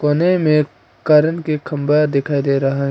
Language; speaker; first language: Hindi; non-native, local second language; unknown